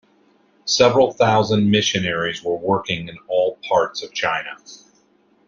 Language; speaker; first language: English; native; English